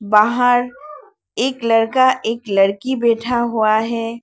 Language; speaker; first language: Hindi; non-native, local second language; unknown